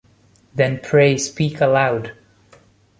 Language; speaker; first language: English; non-native, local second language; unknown